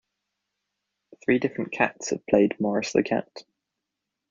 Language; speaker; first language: English; native; English